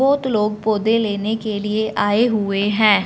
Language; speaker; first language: Hindi; non-native, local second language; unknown